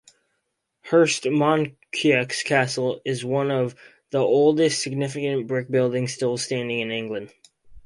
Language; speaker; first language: English; native; English